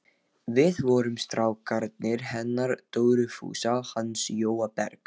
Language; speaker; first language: Icelandic; non-native, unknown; Lithuanian